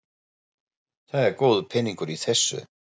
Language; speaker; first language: Icelandic; non-native, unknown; German